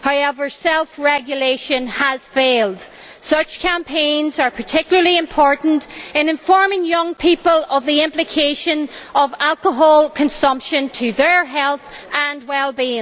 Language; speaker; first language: English; native; English